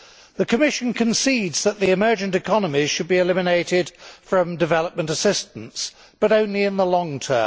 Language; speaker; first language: English; native; English